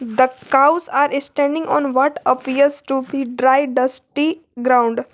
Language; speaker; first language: English; non-native, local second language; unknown